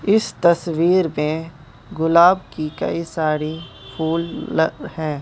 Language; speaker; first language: Hindi; non-native, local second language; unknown